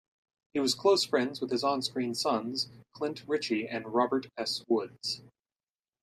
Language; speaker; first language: English; native; English